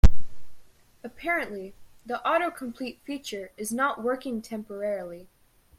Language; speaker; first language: English; native; English